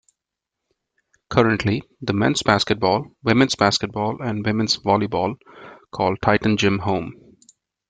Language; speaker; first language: English; non-native, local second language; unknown